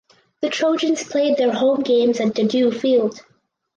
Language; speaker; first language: English; native; English